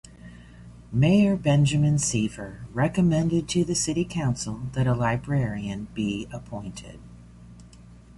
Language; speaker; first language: English; native; English